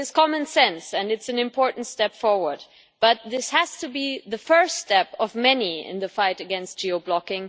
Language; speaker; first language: English; non-native, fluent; German